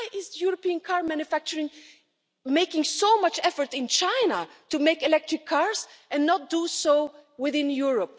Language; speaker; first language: English; non-native, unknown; Dutch